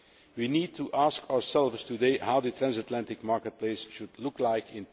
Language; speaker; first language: English; non-native, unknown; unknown